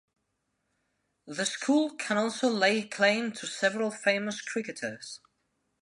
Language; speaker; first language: English; non-native, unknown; Spanish